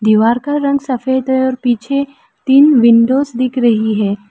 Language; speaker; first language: Hindi; non-native, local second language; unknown